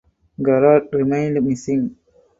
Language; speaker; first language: English; non-native, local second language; Tamil